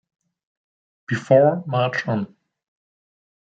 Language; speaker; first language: English; non-native, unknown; German